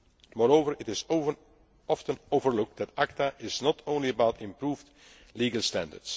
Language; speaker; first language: English; non-native, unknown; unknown